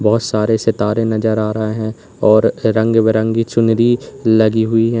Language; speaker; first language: Hindi; native; Hindi